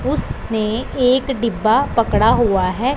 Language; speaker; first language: Hindi; non-native, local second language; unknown